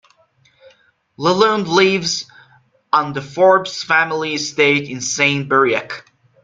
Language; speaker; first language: English; non-native, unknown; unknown